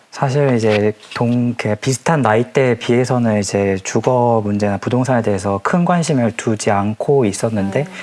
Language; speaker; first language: Korean; native; Korean